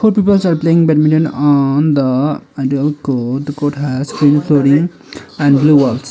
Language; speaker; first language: English; non-native, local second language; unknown